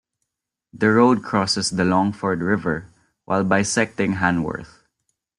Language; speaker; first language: English; non-native, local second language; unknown